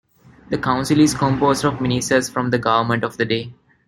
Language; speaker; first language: English; non-native, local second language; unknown